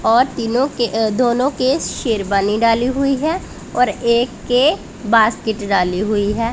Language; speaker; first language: Hindi; non-native, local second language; Punjabi